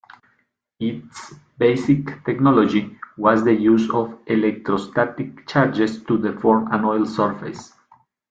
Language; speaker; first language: English; non-native, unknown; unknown